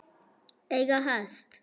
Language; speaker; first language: Icelandic; non-native, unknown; German